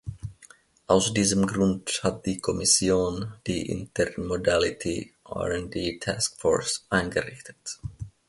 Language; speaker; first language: German; non-native, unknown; Finnish